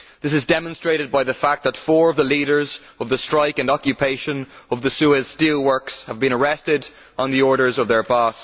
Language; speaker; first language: English; native; English